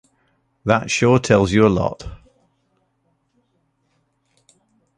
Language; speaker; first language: English; native; English